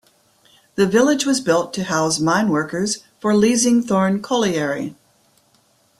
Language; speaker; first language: English; native; English